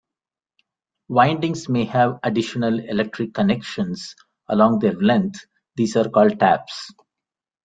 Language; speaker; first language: English; non-native, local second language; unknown